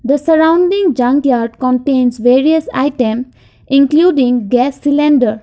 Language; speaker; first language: English; non-native, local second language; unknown